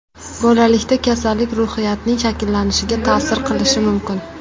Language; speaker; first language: Uzbek; native; Uzbek